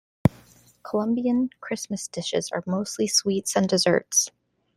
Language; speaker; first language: English; native; English